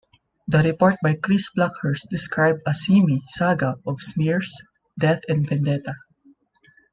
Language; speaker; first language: English; non-native, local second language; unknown